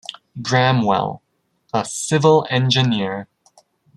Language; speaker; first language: English; native; English